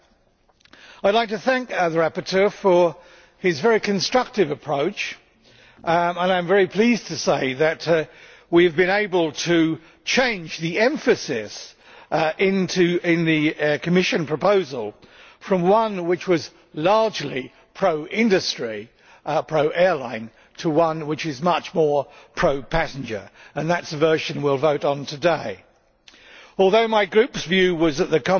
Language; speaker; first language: English; native; English